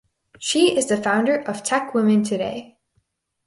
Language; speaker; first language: English; native; English